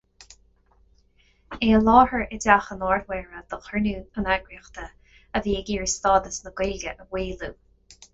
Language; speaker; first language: Irish; non-native, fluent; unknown